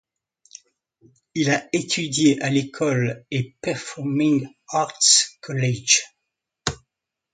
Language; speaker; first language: French; non-native, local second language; Arabic